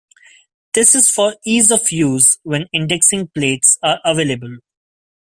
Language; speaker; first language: English; non-native, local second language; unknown